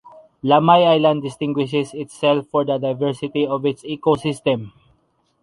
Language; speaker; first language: English; non-native, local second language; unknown